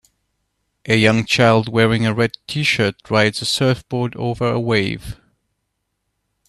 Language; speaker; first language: English; native; English